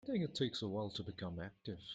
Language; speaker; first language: English; non-native, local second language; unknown